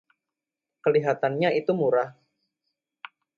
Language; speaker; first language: Indonesian; non-native, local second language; Javanese